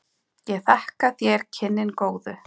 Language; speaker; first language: Icelandic; native; Icelandic